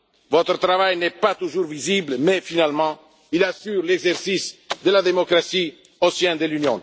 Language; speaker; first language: French; non-native, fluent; Italian